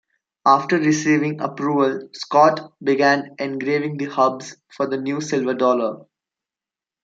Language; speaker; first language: English; non-native, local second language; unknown